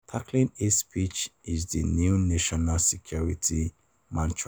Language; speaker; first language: English; non-native, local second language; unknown